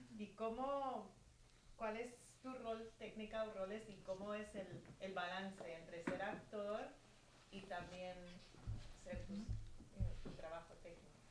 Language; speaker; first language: Spanish; early bilingual, heritage; Spanish